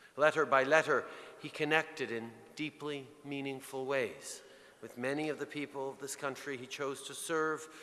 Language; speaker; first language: English; early bilingual, other home language; French